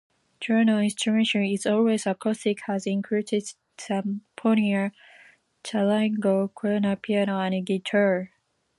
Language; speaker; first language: English; non-native, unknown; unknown